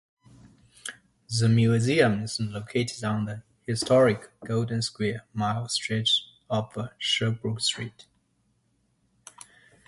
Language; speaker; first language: English; native; English